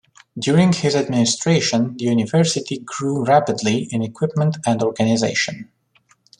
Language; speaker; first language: English; non-native, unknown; Romanian